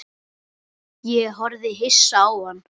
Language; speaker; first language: Icelandic; native; Icelandic